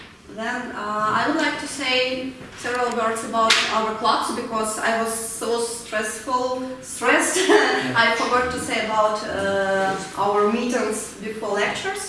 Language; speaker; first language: English; non-native, learner; Ukrainian